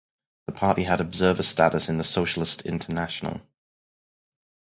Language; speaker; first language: English; native; English